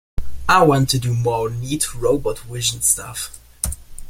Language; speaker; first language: English; non-native, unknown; German